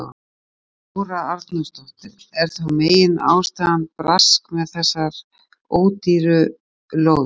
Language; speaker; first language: Icelandic; native; Icelandic